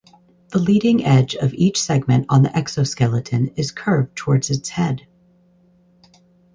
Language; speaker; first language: English; native; English